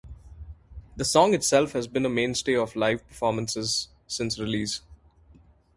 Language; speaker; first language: English; non-native, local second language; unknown